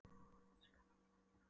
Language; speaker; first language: Icelandic; non-native, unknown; Polish